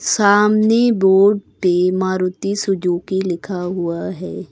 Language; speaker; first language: Hindi; native; Hindi